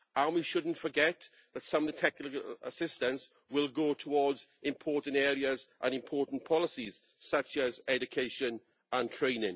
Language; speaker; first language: English; native; English